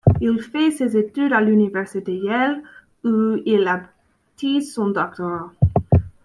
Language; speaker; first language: French; non-native, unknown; English